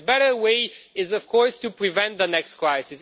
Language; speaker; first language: English; non-native, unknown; Romanian